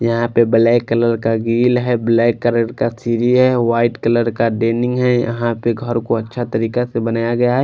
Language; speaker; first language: Hindi; non-native, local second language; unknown